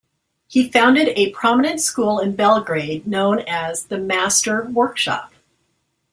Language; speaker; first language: English; native; English